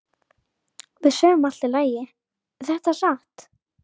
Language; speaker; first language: Icelandic; native; Icelandic